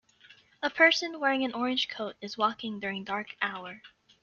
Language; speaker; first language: English; native; English